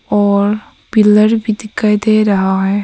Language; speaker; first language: Hindi; non-native, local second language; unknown